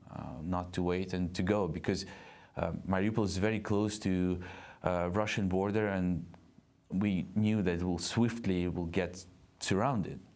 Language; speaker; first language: English; non-native, fluent; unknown